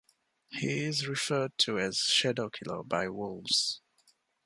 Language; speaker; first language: English; non-native, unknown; Divehi